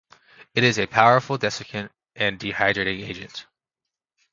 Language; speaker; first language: English; native; English